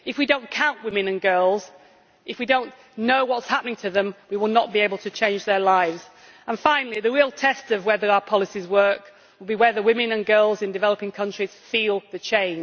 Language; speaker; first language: English; native; English